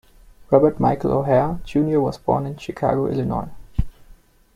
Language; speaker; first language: English; non-native, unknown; German